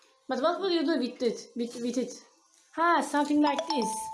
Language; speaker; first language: English; non-native, learner; Turkish